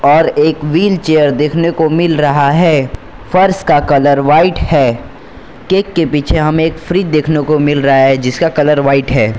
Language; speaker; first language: Hindi; non-native, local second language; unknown